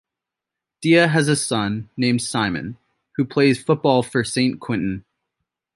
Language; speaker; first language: English; native; English